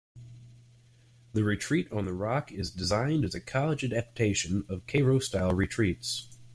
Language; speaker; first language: English; native; English